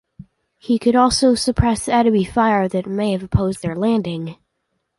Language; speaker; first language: English; native; English